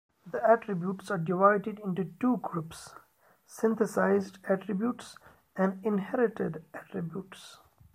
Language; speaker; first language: English; non-native, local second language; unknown